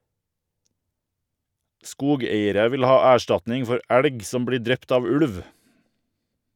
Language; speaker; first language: Norwegian; native; Norwegian